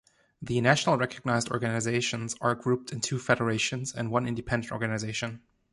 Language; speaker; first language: English; non-native, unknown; German